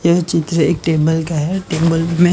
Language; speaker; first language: Hindi; non-native, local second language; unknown